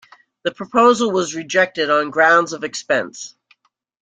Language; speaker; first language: English; native; English